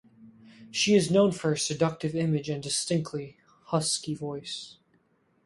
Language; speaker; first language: English; native; English